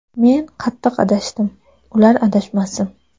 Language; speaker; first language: Uzbek; native; Uzbek